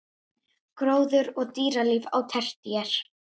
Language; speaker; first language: Icelandic; native; Icelandic